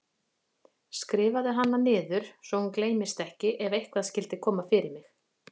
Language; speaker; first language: Icelandic; native; Icelandic